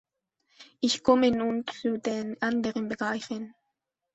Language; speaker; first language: German; non-native, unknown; Spanish